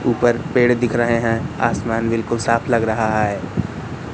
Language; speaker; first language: Hindi; native; Hindi